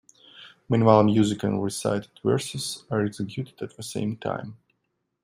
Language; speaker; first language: English; non-native, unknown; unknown